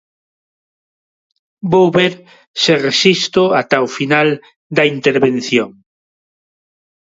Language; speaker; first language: Galician; non-native, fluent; Spanish